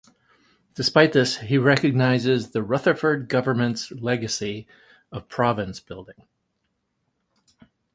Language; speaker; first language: English; native; English